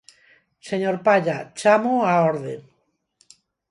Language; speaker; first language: Galician; non-native, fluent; Spanish